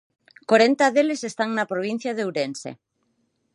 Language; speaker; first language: Galician; non-native, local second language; Spanish